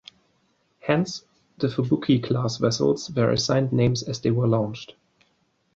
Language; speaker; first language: English; non-native, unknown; German